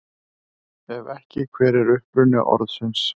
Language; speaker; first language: Icelandic; native; Icelandic